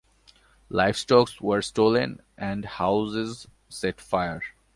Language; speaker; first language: English; non-native, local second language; Bangla